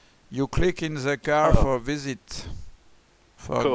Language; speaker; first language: English; non-native, learner; French